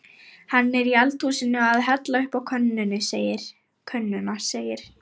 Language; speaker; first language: Icelandic; non-native, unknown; Lithuanian